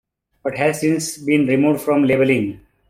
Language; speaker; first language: English; non-native, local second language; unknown